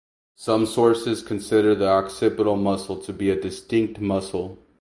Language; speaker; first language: English; native; English